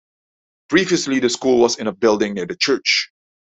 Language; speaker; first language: English; non-native, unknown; Dutch